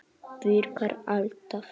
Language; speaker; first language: Icelandic; non-native, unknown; Polish